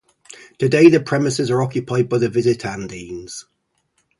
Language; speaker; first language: English; native; English